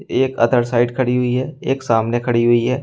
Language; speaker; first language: Hindi; native; Hindi